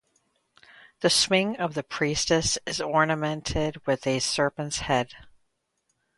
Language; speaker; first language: English; native; English